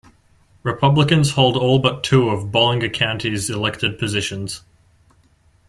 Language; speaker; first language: English; native; English